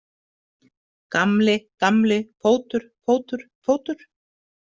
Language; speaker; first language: Icelandic; native; Icelandic